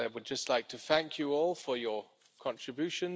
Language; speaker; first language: English; non-native, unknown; German